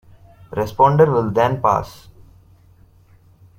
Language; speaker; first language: English; non-native, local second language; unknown